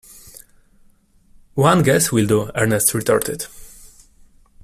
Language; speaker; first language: English; non-native, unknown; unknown